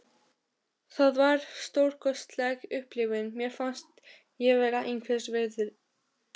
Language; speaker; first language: Icelandic; non-native, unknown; Albanian